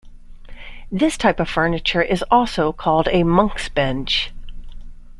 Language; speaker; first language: English; native; English